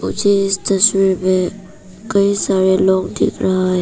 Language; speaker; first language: Hindi; non-native, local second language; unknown